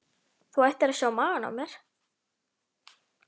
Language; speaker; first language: Icelandic; native; Icelandic